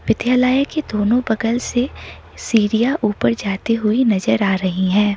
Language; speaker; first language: Hindi; non-native, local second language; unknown